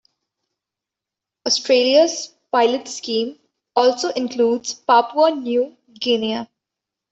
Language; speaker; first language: English; non-native, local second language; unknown